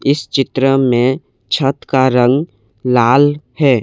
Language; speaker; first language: Hindi; non-native, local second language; Assamese